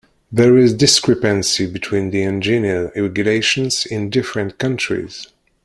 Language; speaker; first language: English; non-native, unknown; Kabyle